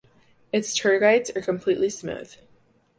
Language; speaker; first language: English; native; English